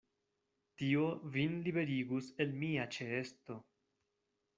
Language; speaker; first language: Esperanto; non-native, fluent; Spanish